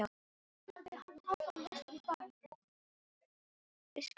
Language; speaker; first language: Icelandic; non-native, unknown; Filipino